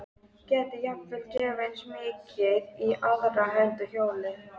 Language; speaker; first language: Icelandic; native; Icelandic